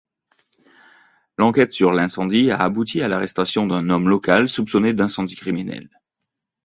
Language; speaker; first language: French; native; French